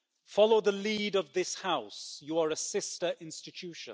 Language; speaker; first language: English; native; English